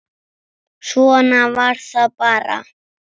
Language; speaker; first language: Icelandic; native; Icelandic